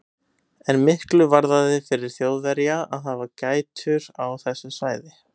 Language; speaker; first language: Icelandic; native; Icelandic